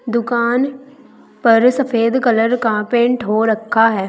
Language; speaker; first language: Hindi; native; Hindi